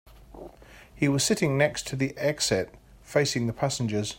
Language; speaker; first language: English; native; English